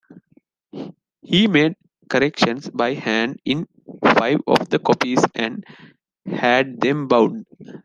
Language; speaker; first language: English; non-native, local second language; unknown